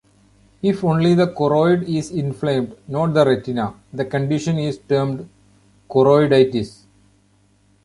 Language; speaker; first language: English; non-native, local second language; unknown